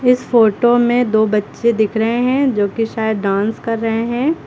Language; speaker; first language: Hindi; native; Hindi